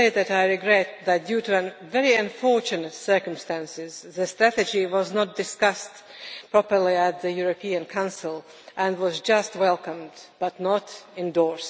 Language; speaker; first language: English; non-native, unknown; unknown